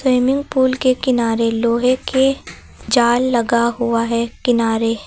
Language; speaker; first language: Hindi; native; Hindi